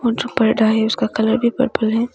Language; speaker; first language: Hindi; non-native, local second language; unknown